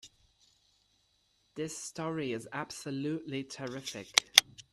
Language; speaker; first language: English; native; English